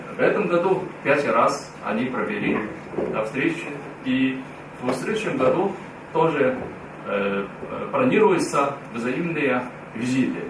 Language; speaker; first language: Russian; non-native, fluent; Chinese